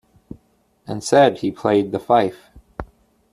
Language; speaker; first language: English; native; English